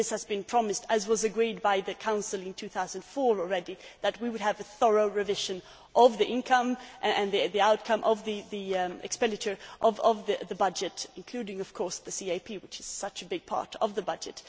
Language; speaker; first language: English; native; English